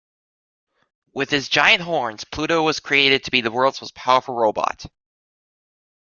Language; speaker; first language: English; native; English